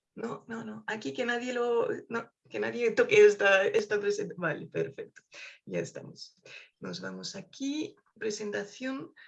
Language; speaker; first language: Spanish; non-native, fluent; French